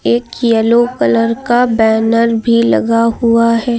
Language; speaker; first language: Hindi; native; Hindi